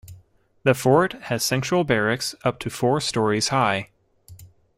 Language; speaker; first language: English; native; English